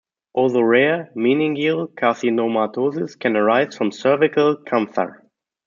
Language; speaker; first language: English; non-native, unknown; German